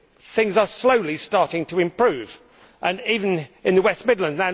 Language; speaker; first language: English; native; English